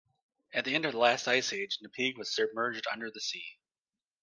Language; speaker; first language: English; native; English